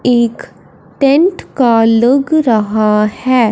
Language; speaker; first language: Hindi; non-native, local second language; Punjabi